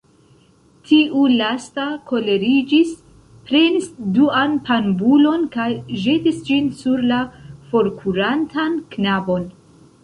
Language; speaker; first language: Esperanto; non-native, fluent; Central Kurdish